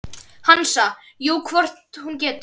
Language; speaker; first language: Icelandic; native; Icelandic